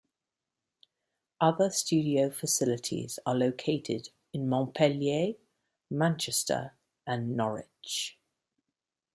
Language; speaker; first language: English; native; English